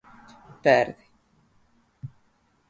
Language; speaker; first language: Galician; native; Galician